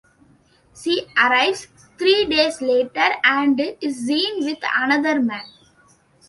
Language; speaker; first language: English; non-native, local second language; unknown